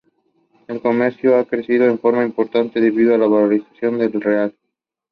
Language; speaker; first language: English; non-native, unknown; Spanish